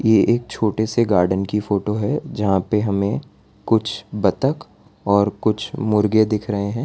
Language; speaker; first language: Hindi; non-native, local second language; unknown